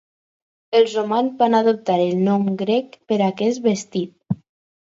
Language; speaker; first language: Catalan; non-native, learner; Spanish